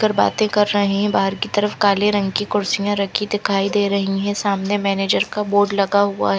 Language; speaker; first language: Hindi; non-native, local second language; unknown